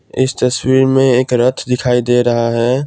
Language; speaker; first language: Hindi; non-native, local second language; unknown